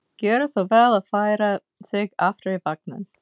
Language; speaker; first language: Icelandic; non-native, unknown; English